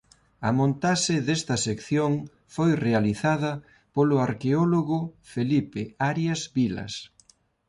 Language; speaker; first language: Galician; non-native, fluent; Spanish